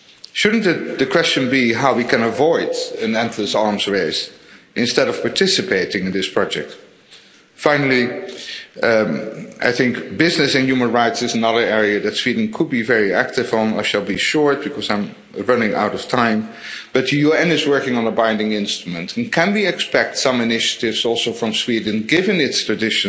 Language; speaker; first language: English; non-native, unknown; Dutch